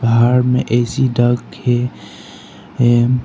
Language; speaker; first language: Hindi; non-native, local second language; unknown